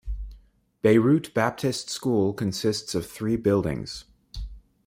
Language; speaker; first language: English; native; English